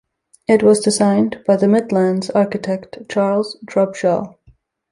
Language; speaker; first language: English; native; English